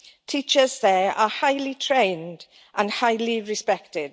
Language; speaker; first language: English; native; English